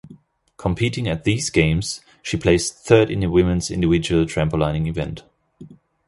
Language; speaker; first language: English; non-native, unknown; German